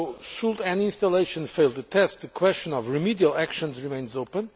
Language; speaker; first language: English; non-native, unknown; Portuguese